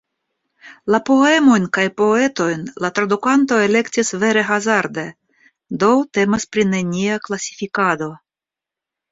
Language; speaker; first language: Esperanto; non-native, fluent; Russian